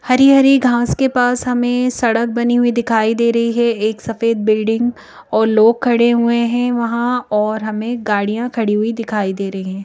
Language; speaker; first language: Hindi; native; Hindi